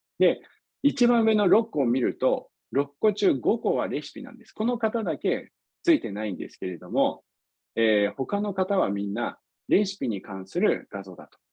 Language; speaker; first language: Japanese; non-native, fluent; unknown